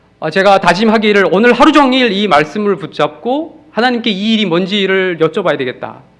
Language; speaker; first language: Korean; native; Korean